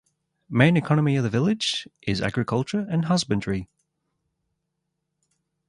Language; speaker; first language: English; native; English